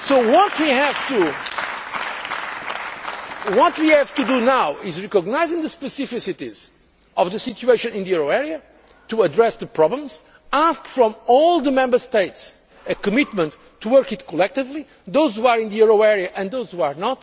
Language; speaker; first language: English; non-native, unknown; Portuguese